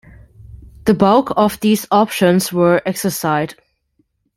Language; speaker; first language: English; non-native, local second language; Cantonese